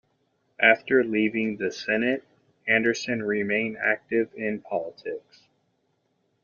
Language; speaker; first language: English; native; English